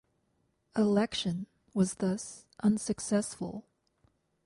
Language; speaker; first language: English; native; English